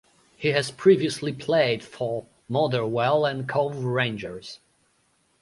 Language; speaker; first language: English; non-native, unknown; Polish